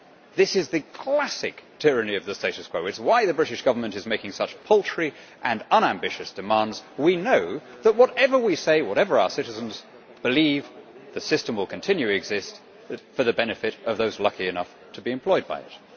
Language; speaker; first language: English; native; English